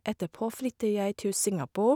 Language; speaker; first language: Norwegian; non-native, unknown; Chinese